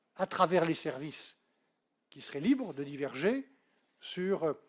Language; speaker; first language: French; native; French